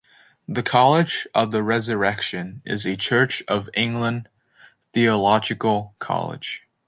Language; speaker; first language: English; native; English